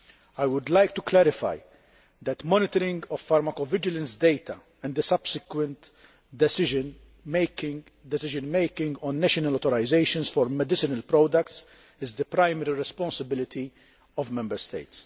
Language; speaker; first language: English; non-native, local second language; Maltese